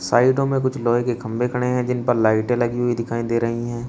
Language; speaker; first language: Hindi; native; Hindi